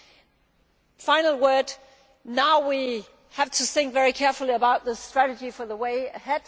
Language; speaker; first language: English; non-native, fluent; Danish